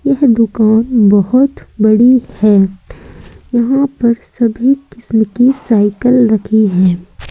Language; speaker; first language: Hindi; native; Hindi